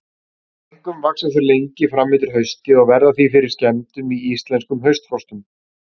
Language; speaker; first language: Icelandic; native; Icelandic